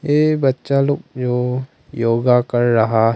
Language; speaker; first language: Hindi; non-native, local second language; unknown